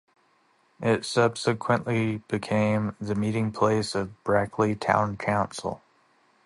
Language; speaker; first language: English; native; English